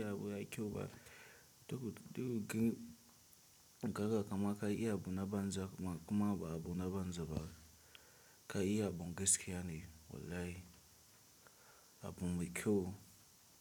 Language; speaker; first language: Hausa; non-native, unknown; Tiv